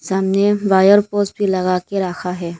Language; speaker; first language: Hindi; early bilingual, other home language; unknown